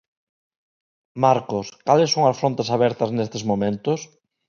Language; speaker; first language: Galician; non-native, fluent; Spanish